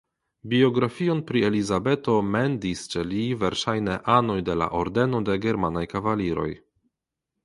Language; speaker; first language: Esperanto; non-native, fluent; Polish